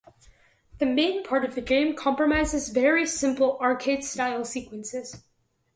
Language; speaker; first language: English; native; English